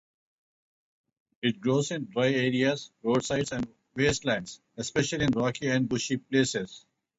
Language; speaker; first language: English; non-native, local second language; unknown